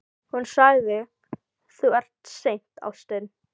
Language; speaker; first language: Icelandic; non-native, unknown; Filipino